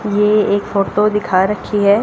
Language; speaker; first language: Hindi; native; Hindi